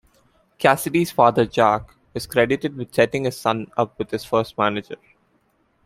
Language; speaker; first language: English; non-native, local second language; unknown